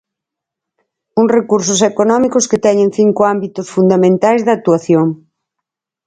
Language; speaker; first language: Galician; native; Galician